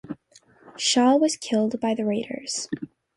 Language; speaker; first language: English; native; English